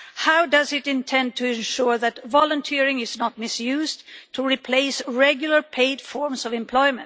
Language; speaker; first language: English; non-native, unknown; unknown